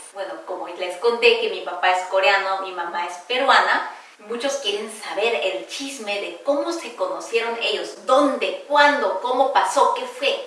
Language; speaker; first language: Spanish; early bilingual, heritage; Korean